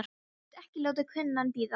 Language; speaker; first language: Icelandic; non-native, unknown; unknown